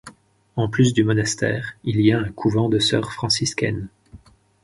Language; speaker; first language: French; native; French